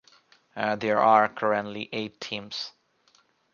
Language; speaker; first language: English; non-native, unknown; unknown